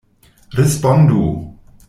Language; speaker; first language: Esperanto; non-native, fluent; German